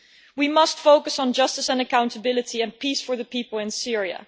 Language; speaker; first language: English; non-native, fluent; Dutch